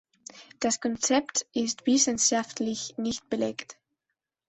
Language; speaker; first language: German; non-native, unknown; Spanish